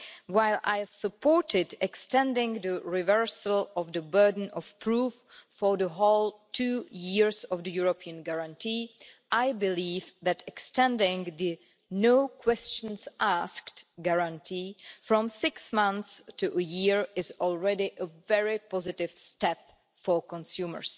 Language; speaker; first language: English; non-native, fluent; Czech